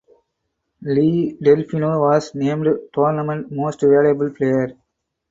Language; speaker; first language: English; non-native, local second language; Tamil